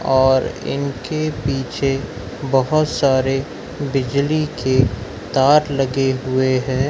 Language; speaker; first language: Hindi; native; Hindi